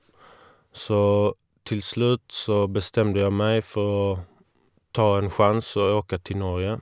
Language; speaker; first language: Norwegian; non-native, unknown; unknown